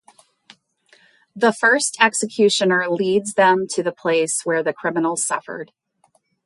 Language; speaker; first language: English; native; English